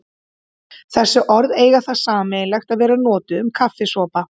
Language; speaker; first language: Icelandic; native; Icelandic